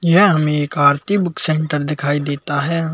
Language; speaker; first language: Hindi; native; Hindi